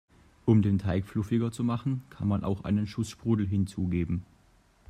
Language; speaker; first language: German; native; German